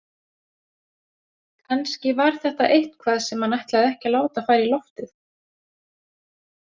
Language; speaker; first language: Icelandic; native; Icelandic